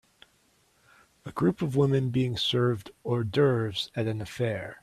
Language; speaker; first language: English; native; English